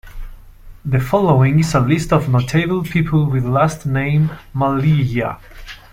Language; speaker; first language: English; non-native, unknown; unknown